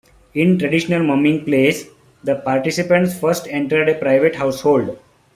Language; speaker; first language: English; non-native, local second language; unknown